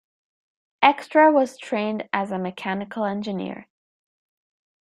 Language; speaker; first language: English; native; English